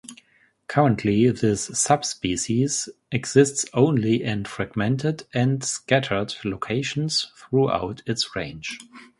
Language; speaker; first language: English; non-native, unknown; German